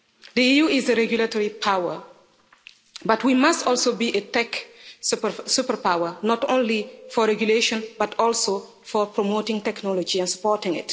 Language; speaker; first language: English; non-native, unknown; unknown